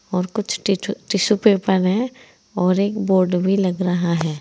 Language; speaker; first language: Hindi; native; Hindi